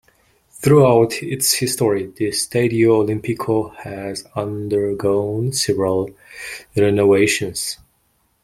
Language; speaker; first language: English; non-native, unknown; Mongolian